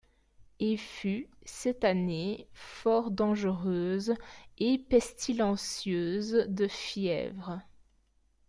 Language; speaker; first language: French; native; French